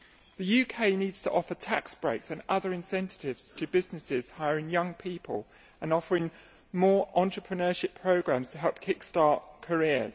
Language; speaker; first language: English; native; English